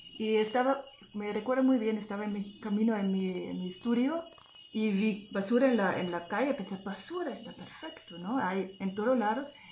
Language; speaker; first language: Spanish; non-native, fluent; German